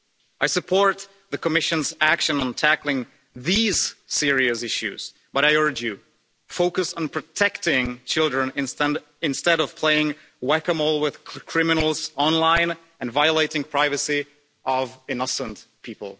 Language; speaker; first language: English; non-native, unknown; Czech